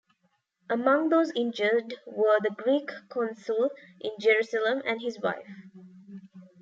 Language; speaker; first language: English; non-native, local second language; Tamil